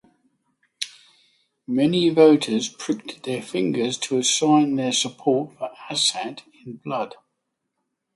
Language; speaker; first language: English; native; English